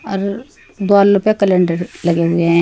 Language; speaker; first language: Hindi; native; Hindi